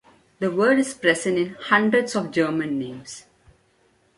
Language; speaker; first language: English; non-native, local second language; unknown